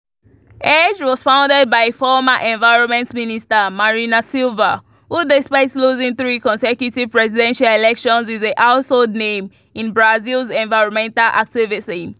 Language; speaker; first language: English; non-native, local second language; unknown